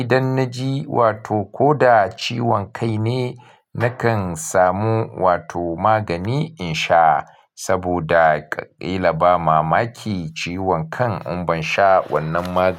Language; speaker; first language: Hausa; native; Hausa